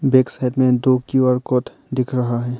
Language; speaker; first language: Hindi; early bilingual, other home language; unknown